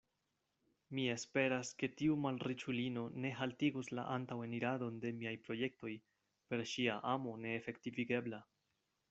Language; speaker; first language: Esperanto; non-native, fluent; Spanish